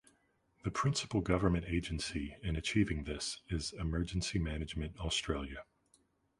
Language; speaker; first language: English; native; English